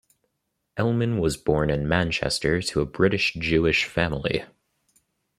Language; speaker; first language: English; native; English